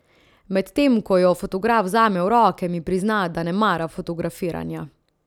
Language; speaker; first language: Slovenian; native; Slovenian